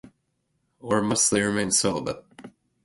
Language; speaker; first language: English; native; English